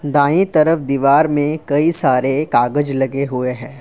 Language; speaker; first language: Hindi; non-native, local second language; Assamese